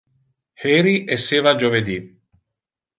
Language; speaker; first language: Interlingua; non-native, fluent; Italian